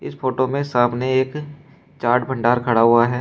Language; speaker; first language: Hindi; native; Hindi